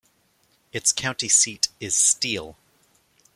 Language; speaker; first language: English; native; English